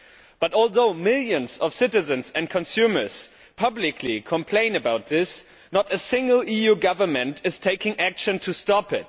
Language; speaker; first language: English; non-native, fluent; German